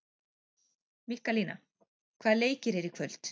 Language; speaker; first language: Icelandic; native; Icelandic